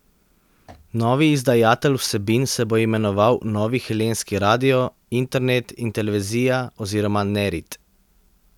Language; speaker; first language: Slovenian; native; Slovenian